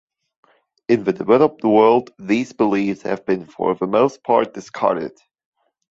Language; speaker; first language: English; non-native, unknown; German